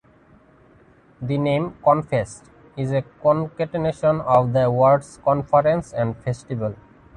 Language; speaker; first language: English; non-native, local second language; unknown